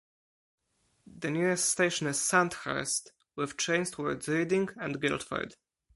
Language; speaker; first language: English; non-native, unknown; Polish